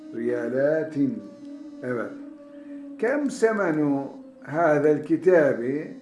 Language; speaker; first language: Arabic; non-native, fluent; Turkish